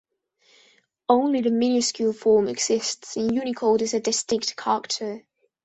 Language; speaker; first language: English; non-native, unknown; Spanish